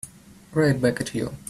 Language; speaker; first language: English; native; English